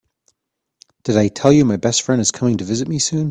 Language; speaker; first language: English; native; English